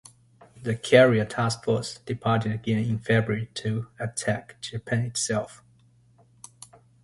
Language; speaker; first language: English; native; English